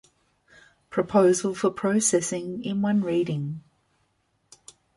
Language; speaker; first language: English; native; English